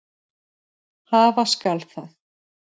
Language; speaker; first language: Icelandic; native; Icelandic